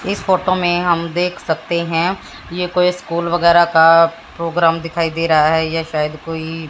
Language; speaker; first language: Hindi; native; Hindi